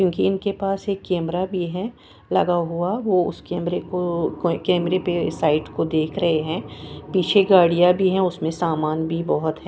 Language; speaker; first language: Hindi; non-native, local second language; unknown